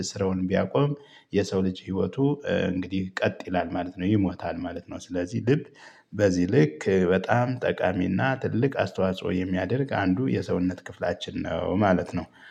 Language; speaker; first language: Amharic; native; Amharic